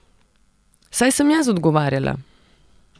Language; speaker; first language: Slovenian; non-native, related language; Serbian